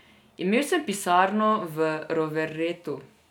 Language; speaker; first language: Slovenian; non-native, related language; Serbian